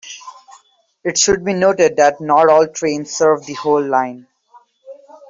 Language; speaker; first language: English; non-native, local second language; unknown